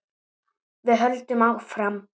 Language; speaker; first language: Icelandic; native; Icelandic